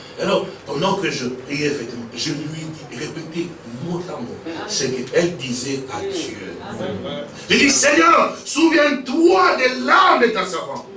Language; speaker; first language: French; non-native, local second language; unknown